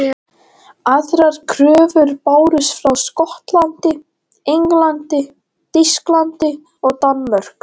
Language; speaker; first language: Icelandic; non-native, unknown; Latvian